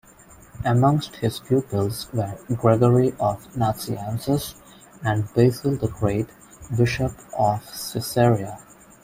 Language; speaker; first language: English; non-native, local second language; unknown